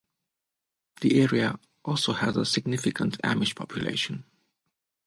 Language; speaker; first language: English; non-native, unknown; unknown